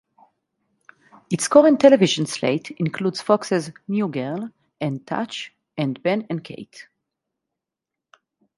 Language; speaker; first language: English; non-native, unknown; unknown